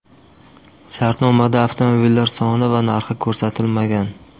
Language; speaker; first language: Uzbek; native; Uzbek